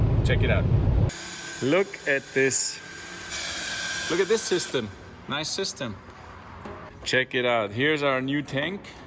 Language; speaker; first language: English; non-native, fluent; German